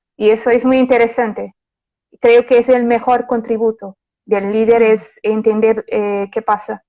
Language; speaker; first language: Spanish; non-native, related language; Portuguese